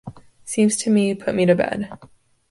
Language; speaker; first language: English; native; English